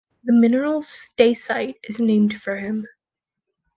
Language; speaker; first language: English; native; English